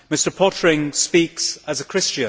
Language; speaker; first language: English; native; English